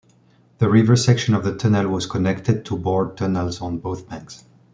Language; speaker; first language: English; non-native, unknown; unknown